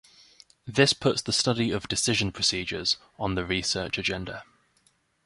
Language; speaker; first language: English; native; English